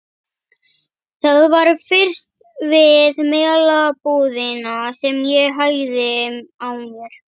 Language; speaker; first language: Icelandic; native; Icelandic